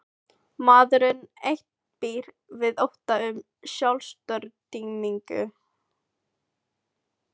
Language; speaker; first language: Icelandic; non-native, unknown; Filipino